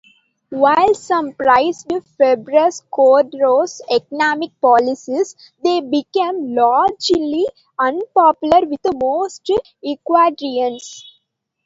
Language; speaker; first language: English; non-native, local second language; Tamil